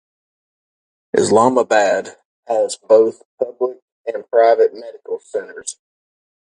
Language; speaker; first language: English; native; English